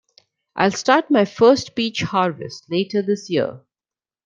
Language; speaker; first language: English; non-native, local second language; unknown